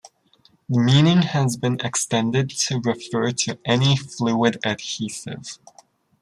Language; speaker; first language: English; native; English